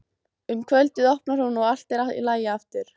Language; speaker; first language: Icelandic; native; Icelandic